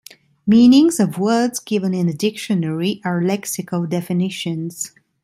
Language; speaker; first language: English; non-native, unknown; Italian